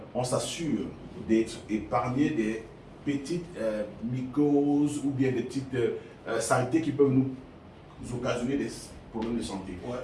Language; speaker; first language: French; non-native, local second language; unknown